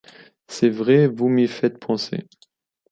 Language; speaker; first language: French; non-native, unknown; German